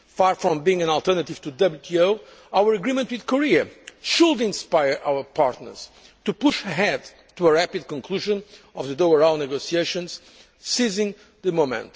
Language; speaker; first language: English; non-native, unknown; Portuguese